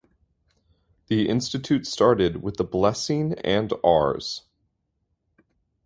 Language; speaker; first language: English; native; English